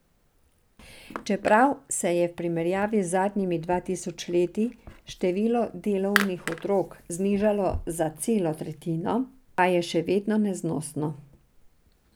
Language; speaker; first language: Slovenian; non-native, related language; Serbian